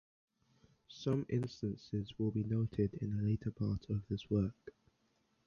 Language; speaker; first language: English; native; English